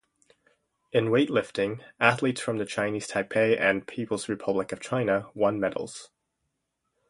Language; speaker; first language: English; native; English